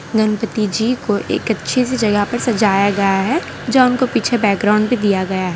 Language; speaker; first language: Hindi; non-native, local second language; Gujarati